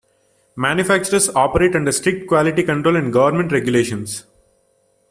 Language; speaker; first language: English; non-native, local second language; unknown